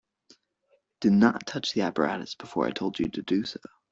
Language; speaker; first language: English; native; English